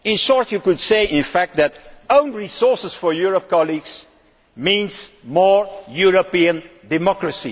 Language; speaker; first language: English; non-native, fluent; Dutch